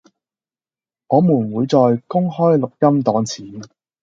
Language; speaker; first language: Cantonese; native; Cantonese